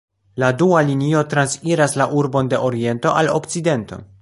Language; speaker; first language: Esperanto; non-native, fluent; Polish